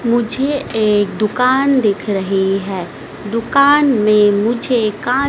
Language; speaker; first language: Hindi; native; Hindi